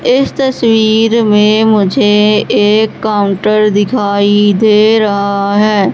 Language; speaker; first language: Hindi; native; Hindi